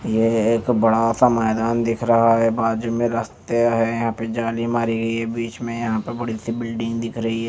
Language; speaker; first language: Hindi; non-native, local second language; Punjabi